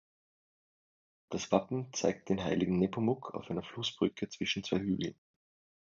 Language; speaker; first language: German; native; German